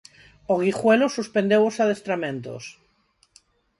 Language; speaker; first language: Galician; non-native, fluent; Spanish